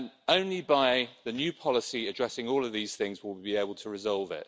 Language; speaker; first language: English; native; English